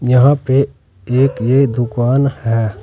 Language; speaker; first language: Hindi; native; Hindi